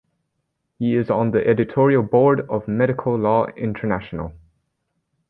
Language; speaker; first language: English; native; English